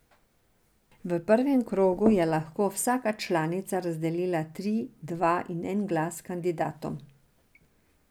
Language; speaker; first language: Slovenian; non-native, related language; Serbian